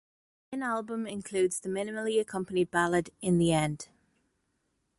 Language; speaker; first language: English; native; English